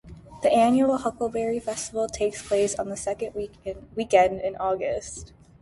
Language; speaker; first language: English; native; English